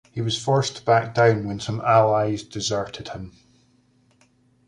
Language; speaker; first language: English; native; English